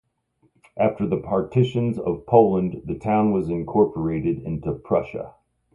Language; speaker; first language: English; native; English